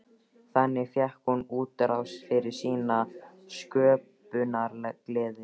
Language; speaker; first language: Icelandic; native; Icelandic